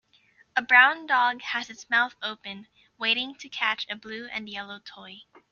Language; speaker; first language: English; native; English